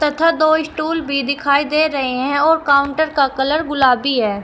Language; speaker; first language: Hindi; native; Hindi